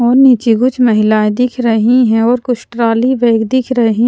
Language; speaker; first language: Hindi; non-native, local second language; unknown